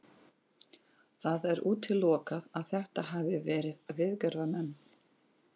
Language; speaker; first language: Icelandic; non-native, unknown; Russian